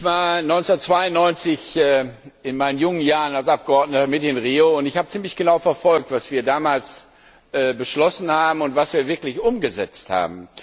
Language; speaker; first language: German; non-native, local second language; Luxembourgish